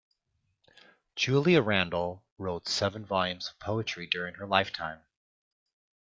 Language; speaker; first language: English; native; English